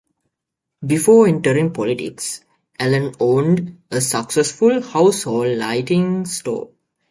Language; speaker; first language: English; native; English